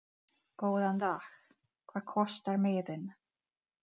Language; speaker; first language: Icelandic; non-native, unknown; Czech